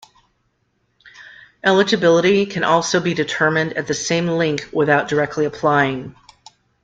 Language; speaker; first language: English; native; English